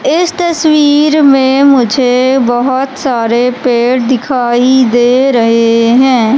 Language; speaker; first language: Hindi; native; Hindi